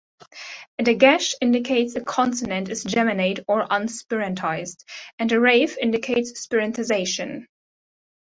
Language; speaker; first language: English; non-native, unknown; German